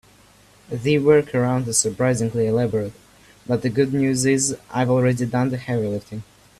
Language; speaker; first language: English; native; English